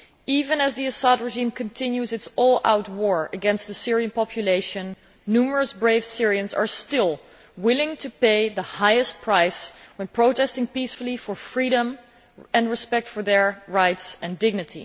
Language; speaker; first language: English; non-native, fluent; Dutch